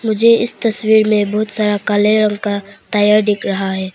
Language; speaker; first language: Hindi; non-native, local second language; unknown